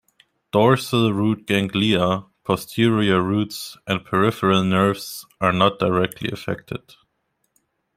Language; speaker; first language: English; non-native, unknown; German